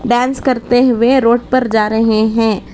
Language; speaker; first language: Hindi; non-native, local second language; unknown